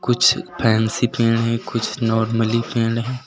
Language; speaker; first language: Hindi; native; Hindi